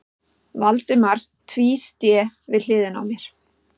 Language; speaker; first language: Icelandic; native; Icelandic